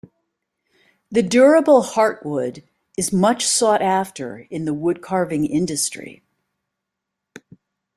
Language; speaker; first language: English; native; English